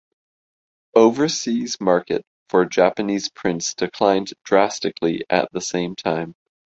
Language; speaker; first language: English; native; English